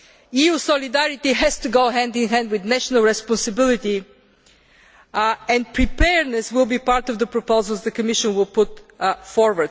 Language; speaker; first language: English; non-native, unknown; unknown